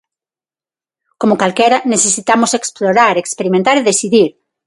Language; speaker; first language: Galician; non-native, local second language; Spanish